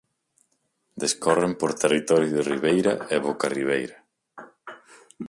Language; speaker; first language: Galician; native; Galician